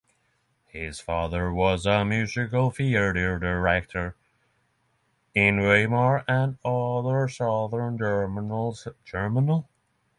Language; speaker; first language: English; non-native, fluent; Norwegian